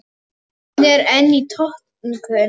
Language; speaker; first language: Icelandic; non-native, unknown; Polish